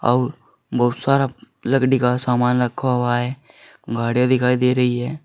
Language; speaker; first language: Hindi; native; Hindi